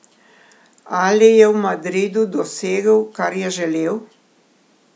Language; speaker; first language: Slovenian; native; Slovenian